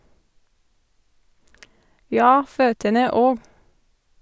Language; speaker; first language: Norwegian; non-native, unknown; English